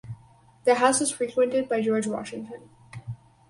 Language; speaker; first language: English; native; English